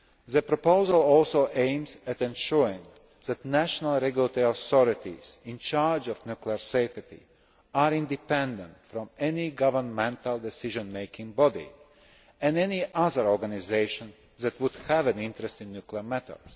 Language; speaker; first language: English; non-native, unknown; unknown